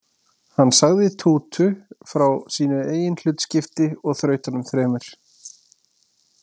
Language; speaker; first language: Icelandic; native; Icelandic